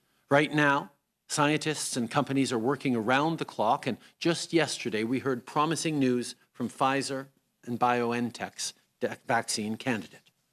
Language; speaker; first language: English; native; English